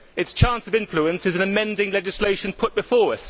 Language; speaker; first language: English; native; English